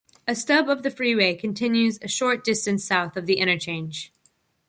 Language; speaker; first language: English; native; English